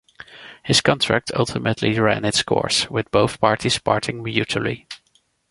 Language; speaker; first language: English; non-native, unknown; Dutch